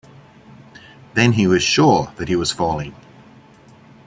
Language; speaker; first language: English; native; English